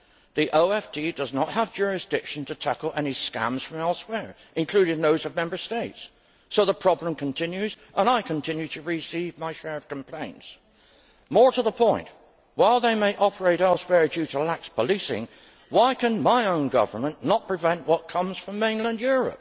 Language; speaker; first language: English; native; English